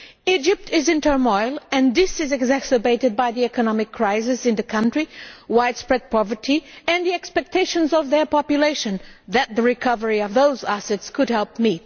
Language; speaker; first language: English; non-native, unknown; Portuguese